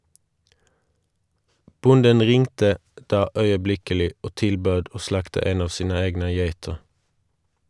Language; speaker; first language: Norwegian; non-native, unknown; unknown